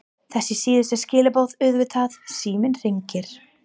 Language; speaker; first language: Icelandic; non-native, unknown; English